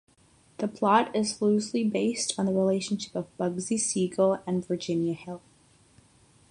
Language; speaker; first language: English; non-native, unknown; Catalan